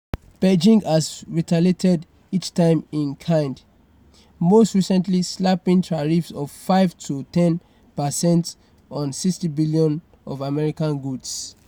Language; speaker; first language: English; non-native, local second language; Yoruba